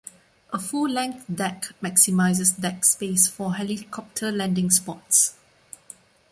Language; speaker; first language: English; non-native, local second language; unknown